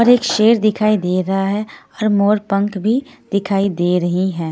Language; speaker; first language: Hindi; non-native, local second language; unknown